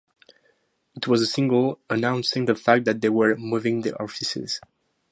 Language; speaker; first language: English; non-native, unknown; French